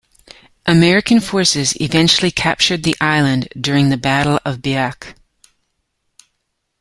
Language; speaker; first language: English; native; English